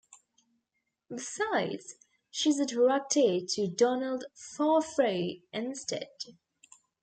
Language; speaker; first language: English; native; English